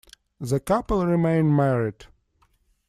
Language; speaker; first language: English; non-native, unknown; Russian